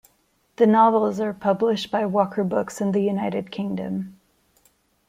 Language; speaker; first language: English; non-native, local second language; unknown